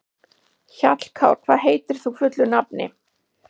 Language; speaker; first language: Icelandic; native; Icelandic